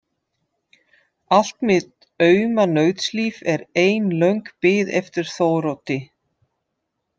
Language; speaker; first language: Icelandic; non-native, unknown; Dutch